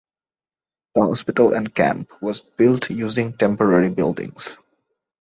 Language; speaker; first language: English; non-native, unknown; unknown